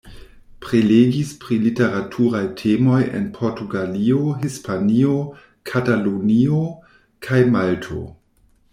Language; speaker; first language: Esperanto; non-native, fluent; German